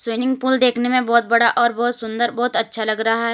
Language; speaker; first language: Hindi; native; Hindi